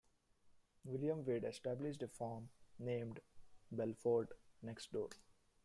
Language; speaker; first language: English; non-native, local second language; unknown